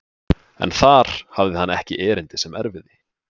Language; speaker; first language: Icelandic; native; Icelandic